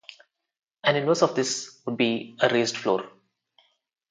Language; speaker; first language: English; non-native, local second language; Telugu